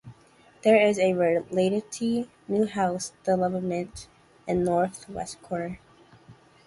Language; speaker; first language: English; native; English